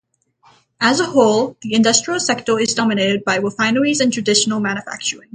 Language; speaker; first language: English; native; English